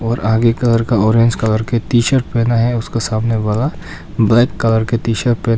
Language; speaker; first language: Hindi; non-native, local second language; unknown